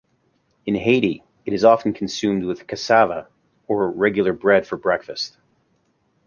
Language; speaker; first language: English; native; English